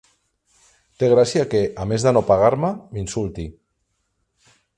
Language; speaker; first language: Catalan; non-native, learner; Spanish